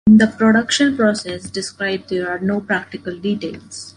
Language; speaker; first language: English; non-native, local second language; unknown